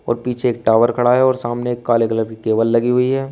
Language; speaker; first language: Hindi; native; Hindi